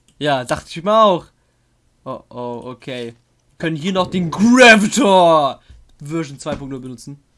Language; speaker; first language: German; native; German